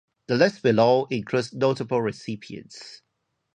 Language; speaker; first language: English; non-native, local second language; Cantonese